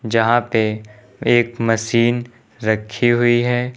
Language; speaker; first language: Hindi; native; Hindi